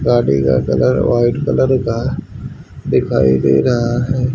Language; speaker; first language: Hindi; native; Hindi